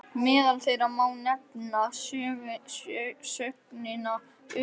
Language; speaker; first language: Icelandic; native; Icelandic